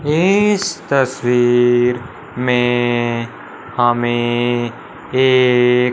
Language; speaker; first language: Hindi; non-native, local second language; Punjabi